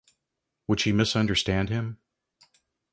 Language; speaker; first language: English; native; English